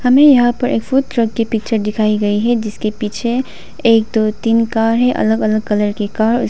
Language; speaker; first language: Hindi; non-native, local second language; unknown